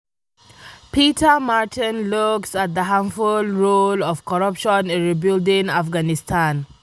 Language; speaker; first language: English; non-native, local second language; Hausa